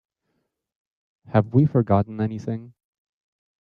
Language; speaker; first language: English; native; English